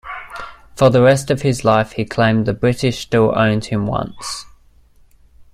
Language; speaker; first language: English; native; English